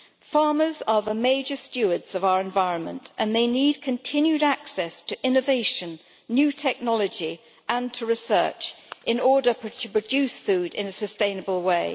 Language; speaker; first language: English; native; English